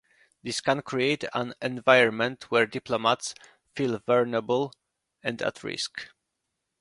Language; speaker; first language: English; non-native, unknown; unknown